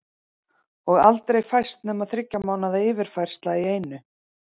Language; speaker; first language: Icelandic; native; Icelandic